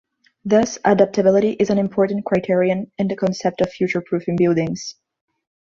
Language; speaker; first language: English; non-native, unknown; Portuguese